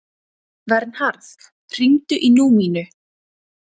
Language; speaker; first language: Icelandic; native; Icelandic